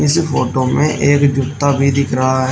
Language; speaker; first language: Hindi; native; Hindi